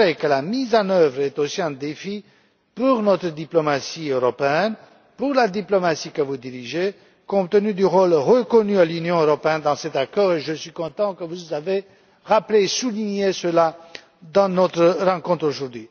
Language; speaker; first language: French; non-native, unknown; Romanian